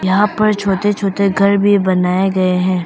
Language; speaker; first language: Hindi; non-native, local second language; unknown